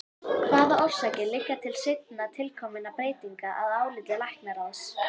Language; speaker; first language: Icelandic; native; Icelandic